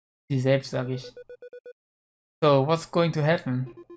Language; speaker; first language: German; native; German